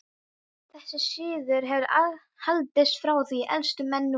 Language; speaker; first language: Icelandic; non-native, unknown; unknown